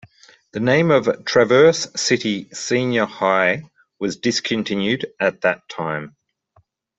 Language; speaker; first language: English; native; English